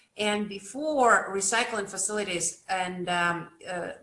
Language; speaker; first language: English; non-native, fluent; Russian